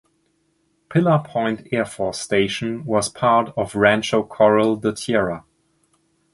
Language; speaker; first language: English; non-native, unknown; German